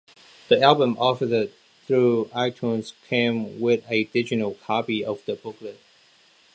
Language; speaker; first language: English; non-native, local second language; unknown